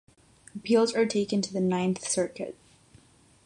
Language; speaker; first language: English; non-native, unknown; Catalan